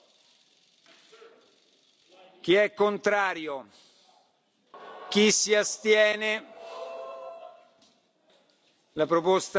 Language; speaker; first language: English; native; English